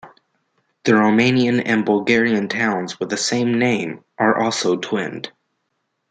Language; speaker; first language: English; native; English